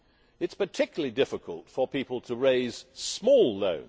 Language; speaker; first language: English; native; English